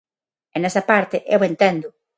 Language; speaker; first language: Galician; non-native, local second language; Spanish